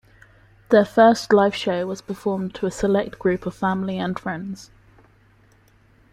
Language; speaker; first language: English; native; English